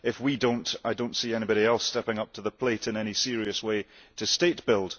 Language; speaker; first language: English; early bilingual, heritage; English